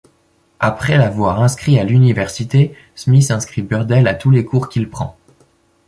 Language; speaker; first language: French; native; French